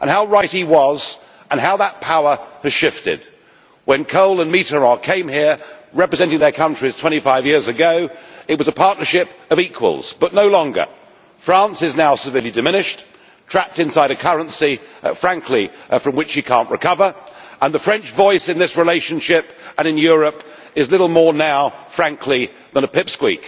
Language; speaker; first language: English; native; English